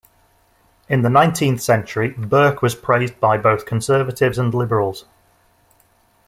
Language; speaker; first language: English; native; English